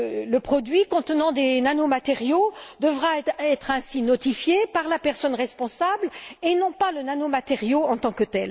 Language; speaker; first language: French; native; French